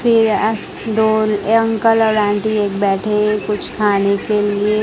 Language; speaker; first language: Hindi; non-native, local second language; Gujarati